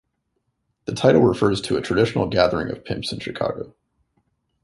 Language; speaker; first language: English; native; English